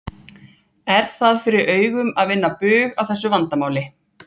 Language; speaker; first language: Icelandic; native; Icelandic